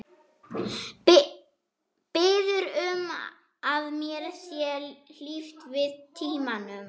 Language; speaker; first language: Icelandic; non-native, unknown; German